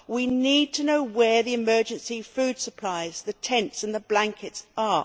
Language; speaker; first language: English; native; English